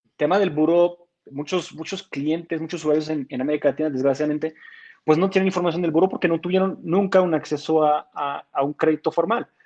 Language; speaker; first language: Spanish; non-native, fluent; French